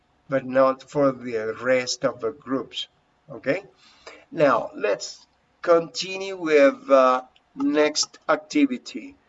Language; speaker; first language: English; non-native, fluent; Spanish